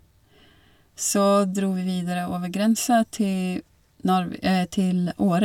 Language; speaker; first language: Norwegian; non-native, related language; Swedish